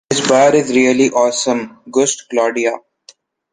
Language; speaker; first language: English; non-native, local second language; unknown